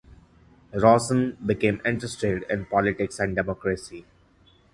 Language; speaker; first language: English; non-native, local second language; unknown